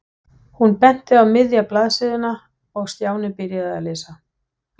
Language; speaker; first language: Icelandic; non-native, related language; Danish